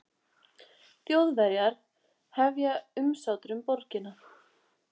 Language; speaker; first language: Icelandic; native; Icelandic